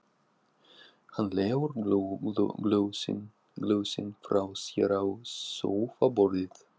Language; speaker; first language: Icelandic; non-native, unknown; Russian